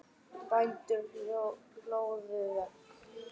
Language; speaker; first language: Icelandic; native; Icelandic